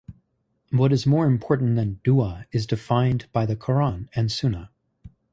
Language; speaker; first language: English; native; English